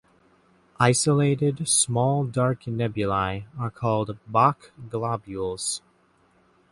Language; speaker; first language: English; native; English